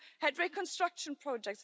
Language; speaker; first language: English; non-native, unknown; German